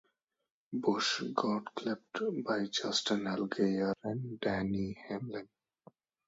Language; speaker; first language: English; non-native, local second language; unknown